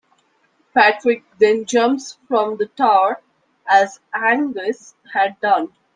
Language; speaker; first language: English; non-native, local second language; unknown